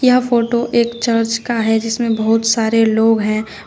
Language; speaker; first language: Hindi; native; Hindi